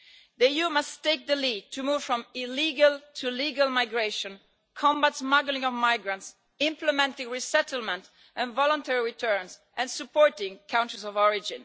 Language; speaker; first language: English; non-native, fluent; Italian